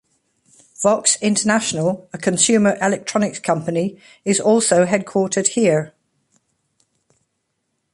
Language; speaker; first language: English; native; English